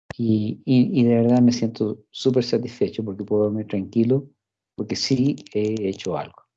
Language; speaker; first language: Spanish; non-native, fluent; English